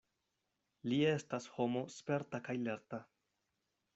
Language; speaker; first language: Esperanto; non-native, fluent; Spanish